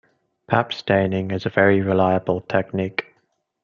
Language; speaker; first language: English; native; English